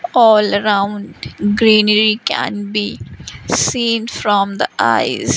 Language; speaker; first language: English; non-native, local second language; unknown